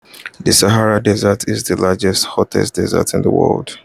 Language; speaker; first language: English; non-native, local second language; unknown